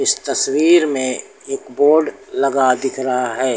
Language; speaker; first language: Hindi; native; Hindi